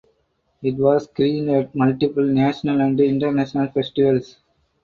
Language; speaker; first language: English; non-native, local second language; Tamil